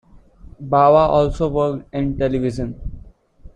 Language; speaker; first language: English; non-native, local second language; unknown